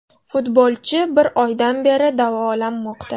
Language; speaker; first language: Uzbek; non-native, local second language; Russian